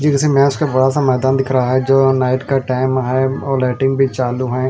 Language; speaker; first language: Hindi; non-native, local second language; Punjabi